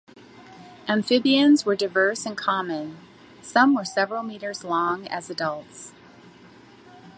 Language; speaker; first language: English; native; English